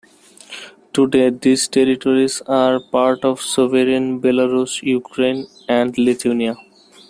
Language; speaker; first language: English; non-native, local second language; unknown